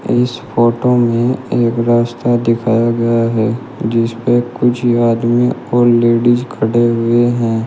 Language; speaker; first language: Hindi; native; Hindi